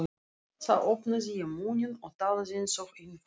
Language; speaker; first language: Icelandic; non-native, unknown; Russian